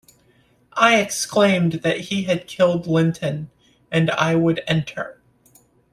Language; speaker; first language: English; native; English